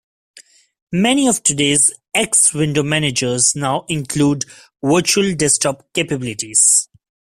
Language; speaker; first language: English; non-native, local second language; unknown